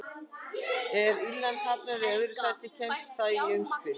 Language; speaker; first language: Icelandic; native; Icelandic